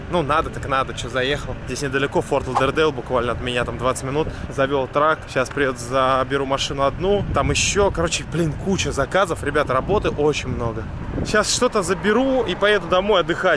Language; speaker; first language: Russian; native; Russian